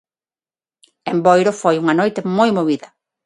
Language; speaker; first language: Galician; non-native, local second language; Spanish